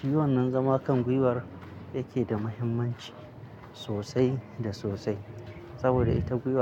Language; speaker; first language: Hausa; non-native, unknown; Akan